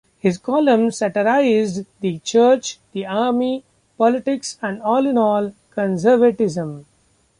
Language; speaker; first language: English; non-native, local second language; Marathi